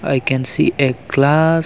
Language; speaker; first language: English; non-native, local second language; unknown